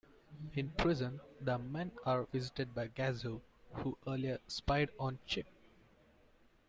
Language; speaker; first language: English; non-native, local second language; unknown